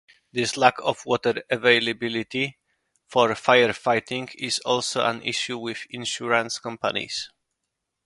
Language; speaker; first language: English; non-native, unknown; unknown